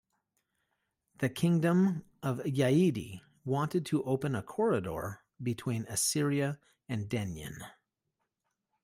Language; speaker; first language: English; native; English